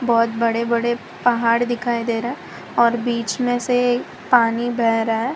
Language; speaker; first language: Hindi; non-native, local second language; Gujarati